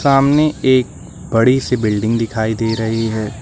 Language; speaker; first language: Hindi; native; Hindi